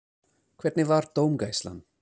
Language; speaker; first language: Icelandic; non-native, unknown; English